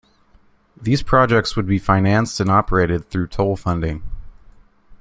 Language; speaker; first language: English; native; English